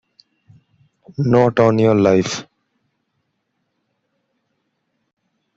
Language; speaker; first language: English; non-native, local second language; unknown